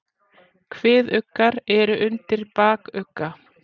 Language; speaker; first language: Icelandic; native; Icelandic